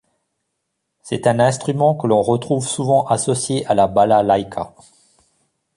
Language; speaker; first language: French; non-native, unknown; German